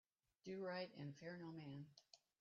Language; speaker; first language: English; native; English